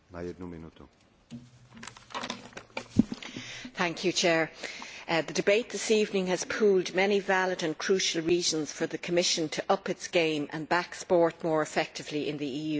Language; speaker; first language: English; native; English